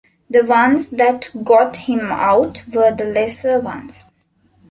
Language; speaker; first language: English; non-native, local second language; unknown